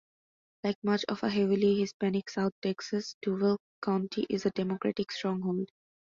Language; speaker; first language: English; non-native, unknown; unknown